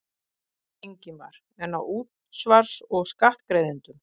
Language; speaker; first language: Icelandic; native; Icelandic